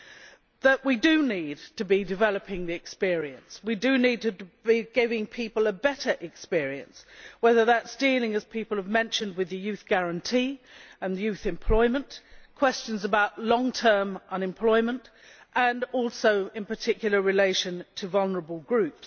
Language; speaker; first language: English; native; English